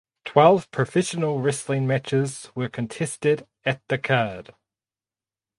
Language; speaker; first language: English; native; English